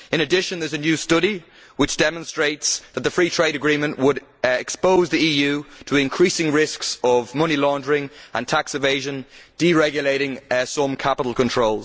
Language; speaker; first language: English; native; English